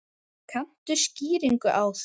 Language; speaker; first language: Icelandic; native; Icelandic